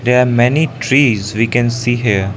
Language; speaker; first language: English; non-native, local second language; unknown